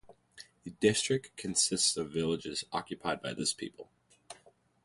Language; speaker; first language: English; native; English